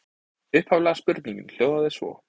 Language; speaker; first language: Icelandic; native; Icelandic